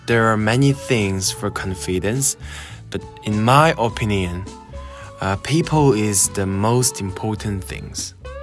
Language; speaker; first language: English; non-native, learner; Korean